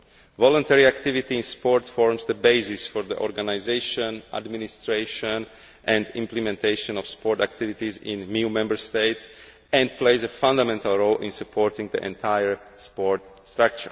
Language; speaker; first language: English; non-native, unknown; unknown